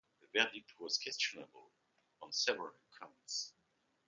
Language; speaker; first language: English; non-native, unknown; French